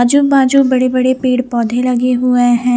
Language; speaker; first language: Hindi; non-native, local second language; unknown